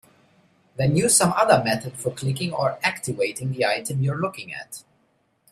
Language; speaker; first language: English; non-native, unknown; German